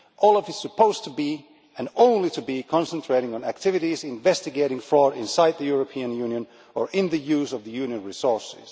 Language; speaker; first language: English; non-native, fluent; Finnish